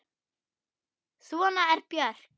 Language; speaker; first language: Icelandic; non-native, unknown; German